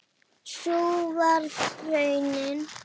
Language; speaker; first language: Icelandic; native; Icelandic